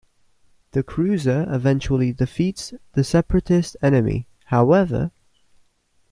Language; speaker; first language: English; native; English